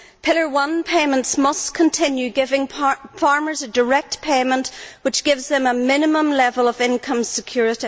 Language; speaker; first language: English; native; English